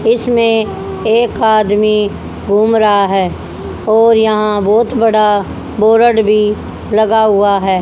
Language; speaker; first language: Hindi; native; Hindi